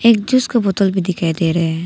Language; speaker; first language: Hindi; non-native, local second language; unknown